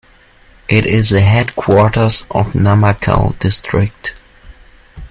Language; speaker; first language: English; non-native, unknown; German